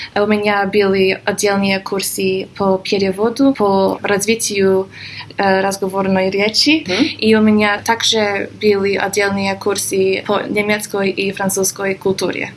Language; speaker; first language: Russian; non-native, fluent; English